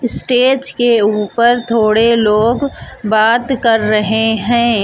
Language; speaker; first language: Hindi; non-native, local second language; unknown